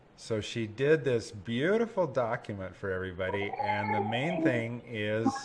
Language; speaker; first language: English; native; English